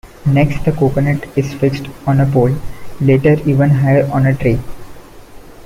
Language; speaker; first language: English; non-native, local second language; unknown